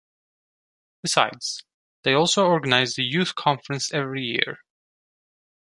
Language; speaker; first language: English; non-native, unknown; Turkish